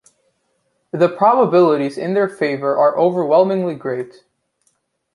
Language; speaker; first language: English; native; English